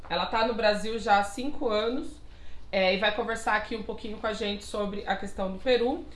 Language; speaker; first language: Portuguese; native; Portuguese